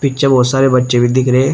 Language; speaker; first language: Hindi; native; Hindi